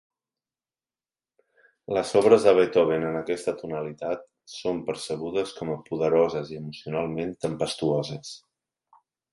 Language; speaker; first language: Catalan; native; Catalan